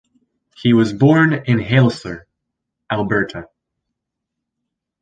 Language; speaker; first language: English; native; English